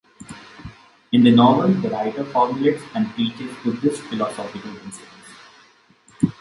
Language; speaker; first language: English; non-native, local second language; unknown